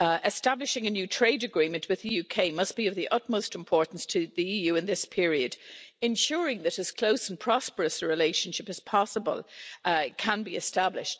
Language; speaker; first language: English; native; English